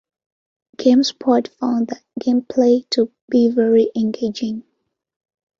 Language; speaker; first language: English; non-native, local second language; Ganda